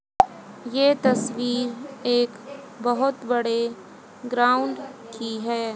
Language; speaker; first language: Hindi; native; Hindi